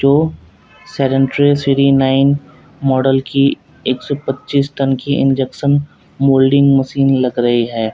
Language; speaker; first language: Hindi; native; Hindi